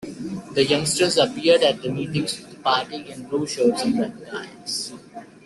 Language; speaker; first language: English; native; English